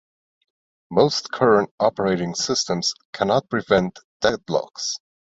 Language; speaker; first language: English; non-native, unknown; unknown